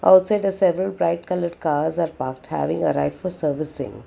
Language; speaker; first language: English; non-native, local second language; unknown